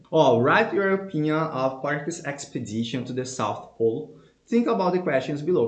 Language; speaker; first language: English; non-native, fluent; Portuguese